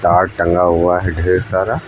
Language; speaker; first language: Hindi; native; Hindi